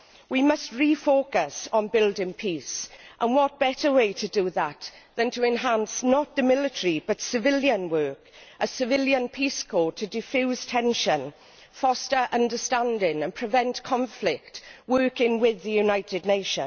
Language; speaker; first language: English; native; English